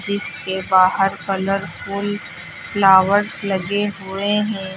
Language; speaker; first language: Hindi; native; Hindi